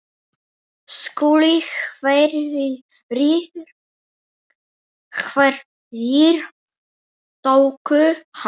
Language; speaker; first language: Icelandic; non-native, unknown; Polish